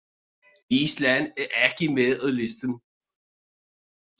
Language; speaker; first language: Icelandic; native; Icelandic